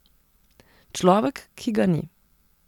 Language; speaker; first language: Slovenian; non-native, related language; Serbian